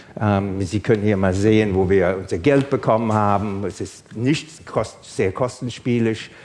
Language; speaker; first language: German; non-native, fluent; English